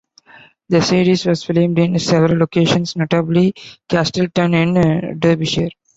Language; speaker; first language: English; non-native, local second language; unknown